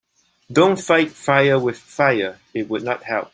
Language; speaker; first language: English; non-native, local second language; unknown